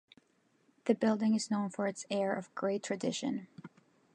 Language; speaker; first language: English; non-native, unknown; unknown